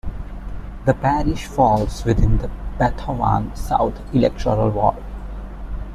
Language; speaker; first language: English; non-native, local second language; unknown